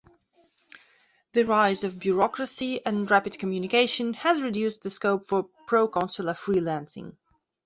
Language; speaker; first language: English; non-native, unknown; Belarusian